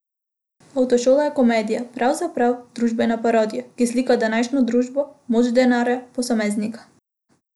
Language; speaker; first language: Slovenian; non-native, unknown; Macedonian